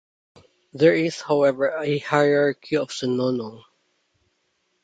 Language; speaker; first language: English; non-native, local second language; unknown